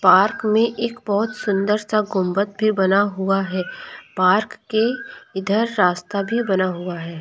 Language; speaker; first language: Hindi; native; Hindi